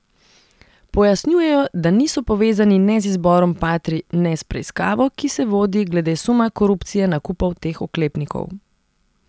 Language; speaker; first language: Slovenian; non-native, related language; Serbian